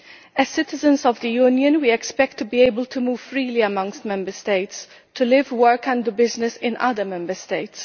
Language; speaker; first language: English; non-native, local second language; Maltese